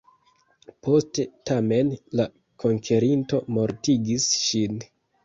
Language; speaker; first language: Esperanto; non-native, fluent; Kinyarwanda